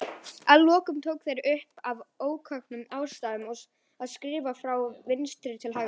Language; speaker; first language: Icelandic; native; Icelandic